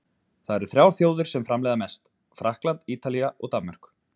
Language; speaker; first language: Icelandic; native; Icelandic